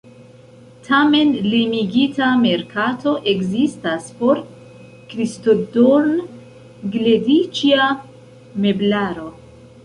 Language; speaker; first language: Esperanto; non-native, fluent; Central Kurdish